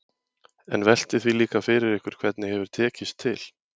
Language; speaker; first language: Icelandic; native; Icelandic